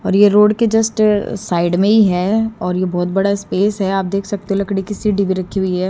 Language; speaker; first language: Hindi; native; Hindi